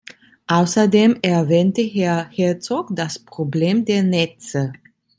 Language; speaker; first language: German; non-native, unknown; Italian